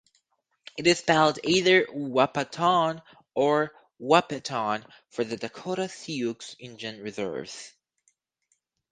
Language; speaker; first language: English; native; English